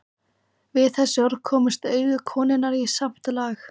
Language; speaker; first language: Icelandic; native; Icelandic